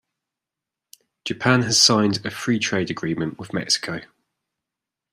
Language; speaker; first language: English; native; English